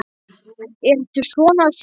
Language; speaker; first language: Icelandic; non-native, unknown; Polish